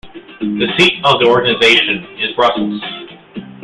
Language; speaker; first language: English; native; English